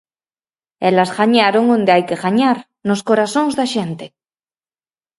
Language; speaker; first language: Galician; native; Galician